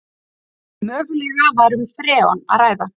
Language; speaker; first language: Icelandic; native; Icelandic